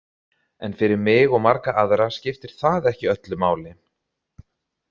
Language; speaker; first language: Icelandic; native; Icelandic